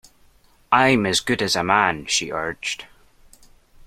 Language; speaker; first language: English; native; English